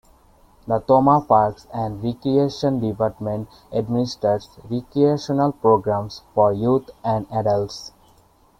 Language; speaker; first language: English; non-native, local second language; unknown